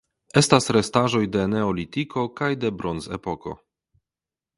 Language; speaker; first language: Esperanto; non-native, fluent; Polish